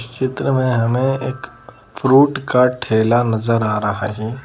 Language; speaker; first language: Hindi; native; Hindi